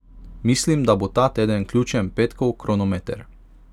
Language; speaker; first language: Slovenian; non-native, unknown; Hungarian